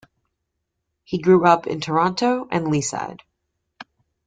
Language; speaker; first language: English; native; English